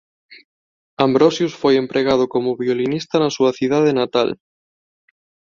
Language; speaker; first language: Galician; non-native, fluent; Spanish